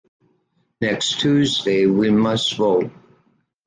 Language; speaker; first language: English; native; English